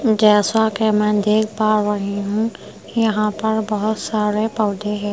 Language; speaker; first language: Hindi; non-native, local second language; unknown